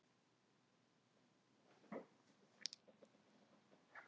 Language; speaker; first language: Icelandic; native; Icelandic